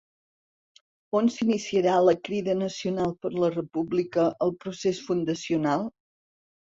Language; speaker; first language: Catalan; native; Catalan